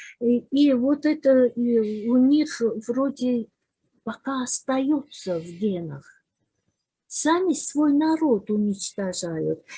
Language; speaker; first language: Russian; non-native, local second language; Azerbaijani